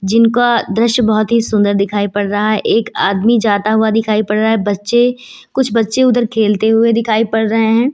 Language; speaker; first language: Hindi; native; Hindi